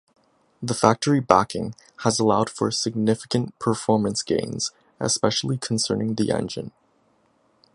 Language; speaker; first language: English; native; English